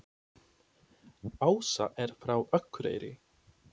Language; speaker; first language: Icelandic; non-native, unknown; Polish